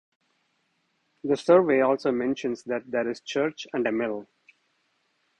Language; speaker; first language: English; non-native, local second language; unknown